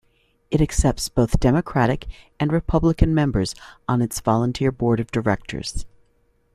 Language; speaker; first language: English; native; English